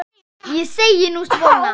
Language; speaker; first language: Icelandic; non-native, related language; Swedish